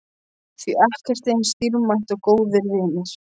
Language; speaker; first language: Icelandic; non-native, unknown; Polish